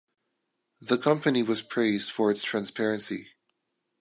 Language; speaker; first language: English; non-native, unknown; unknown